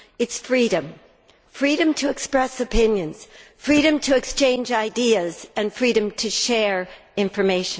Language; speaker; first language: English; native; English